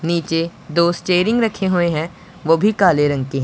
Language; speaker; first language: Hindi; non-native, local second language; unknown